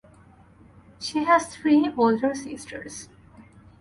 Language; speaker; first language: English; non-native, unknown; Bangla